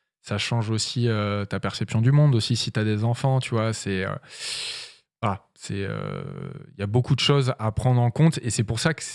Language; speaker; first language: French; native; French